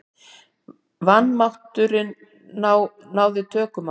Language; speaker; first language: Icelandic; native; Icelandic